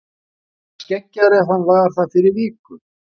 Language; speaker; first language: Icelandic; native; Icelandic